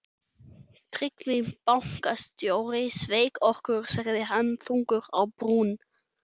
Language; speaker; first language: Icelandic; non-native, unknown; German